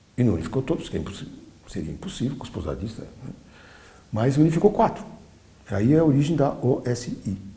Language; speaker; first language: Portuguese; early bilingual, other home language; Polish